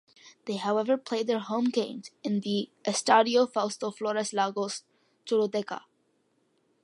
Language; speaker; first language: English; early bilingual, other home language; Malayalam